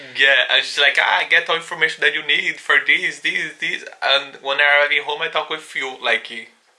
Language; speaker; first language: English; non-native, learner; Portuguese